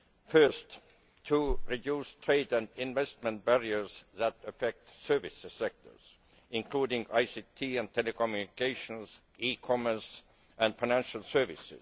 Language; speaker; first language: English; non-native, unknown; Estonian